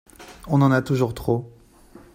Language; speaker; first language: French; non-native, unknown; Chinese